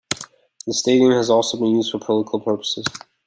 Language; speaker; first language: English; native; English